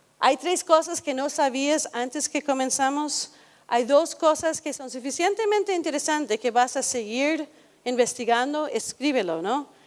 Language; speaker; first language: Spanish; non-native, fluent; English